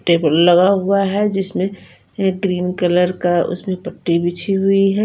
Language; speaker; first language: Hindi; non-native, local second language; Punjabi